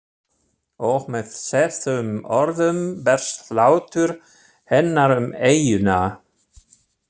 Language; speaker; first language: Icelandic; non-native, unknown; German